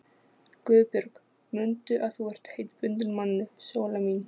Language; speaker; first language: Icelandic; non-native, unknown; Polish